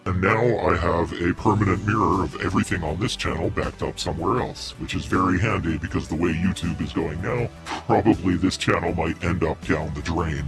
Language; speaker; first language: English; native; English